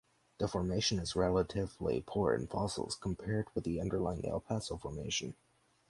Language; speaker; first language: English; native; English